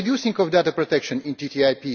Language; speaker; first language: English; non-native, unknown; Russian